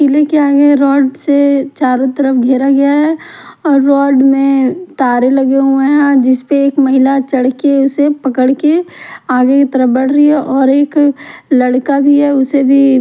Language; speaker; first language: Hindi; native; Hindi